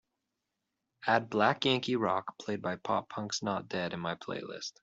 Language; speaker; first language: English; native; English